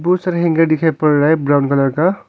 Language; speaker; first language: Hindi; non-native, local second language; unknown